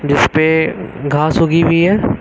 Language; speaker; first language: Hindi; native; Hindi